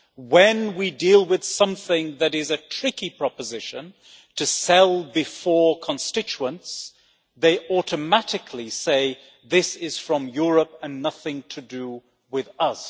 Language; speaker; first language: English; native; English